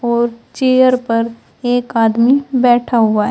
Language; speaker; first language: Hindi; native; Hindi